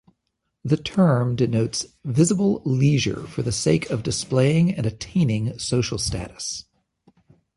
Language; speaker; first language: English; native; English